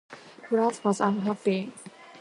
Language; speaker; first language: English; non-native, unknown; Japanese